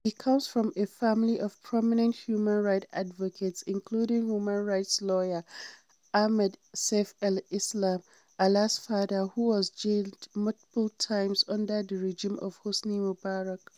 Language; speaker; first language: English; non-native, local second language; Hausa